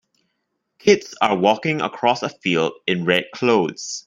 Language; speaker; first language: English; non-native, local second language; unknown